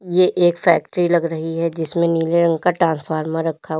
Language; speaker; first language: Hindi; native; Hindi